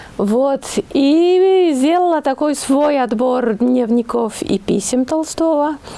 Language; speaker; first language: Russian; non-native, fluent; Spanish